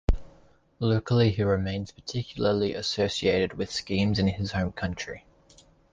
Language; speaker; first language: English; native; English